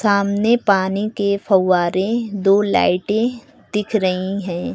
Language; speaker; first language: Hindi; native; Hindi